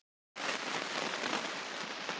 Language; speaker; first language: Icelandic; native; Icelandic